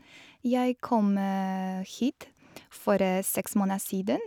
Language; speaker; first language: Norwegian; non-native, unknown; Polish